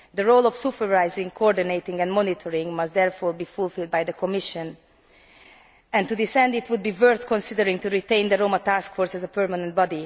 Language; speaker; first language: English; non-native, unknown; Hungarian